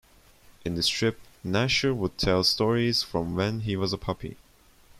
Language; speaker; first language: English; non-native, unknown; Turkish